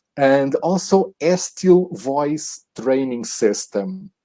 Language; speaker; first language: English; non-native, fluent; Portuguese